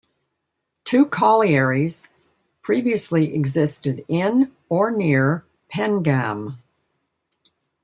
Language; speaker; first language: English; native; English